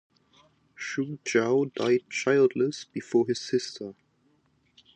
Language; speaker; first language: English; non-native, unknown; German